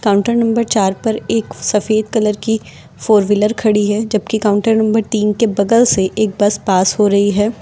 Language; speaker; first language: Hindi; native; Hindi